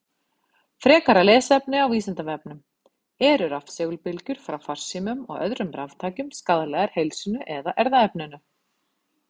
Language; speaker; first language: Icelandic; native; Icelandic